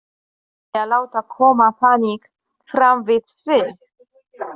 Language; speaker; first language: Icelandic; non-native, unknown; Polish